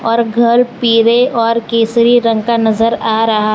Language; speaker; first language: Hindi; non-native, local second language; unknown